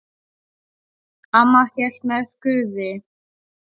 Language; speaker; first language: Icelandic; non-native, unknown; Polish